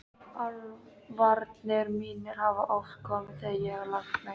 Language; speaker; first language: Icelandic; native; Icelandic